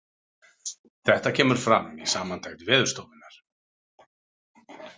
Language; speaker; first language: Icelandic; native; Icelandic